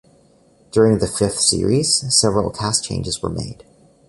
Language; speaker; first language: English; native; English